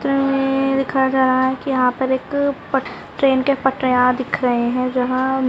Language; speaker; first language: Hindi; non-native, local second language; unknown